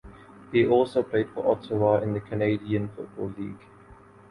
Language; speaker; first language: English; non-native, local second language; Urdu